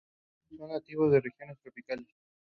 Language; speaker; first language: English; non-native, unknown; Spanish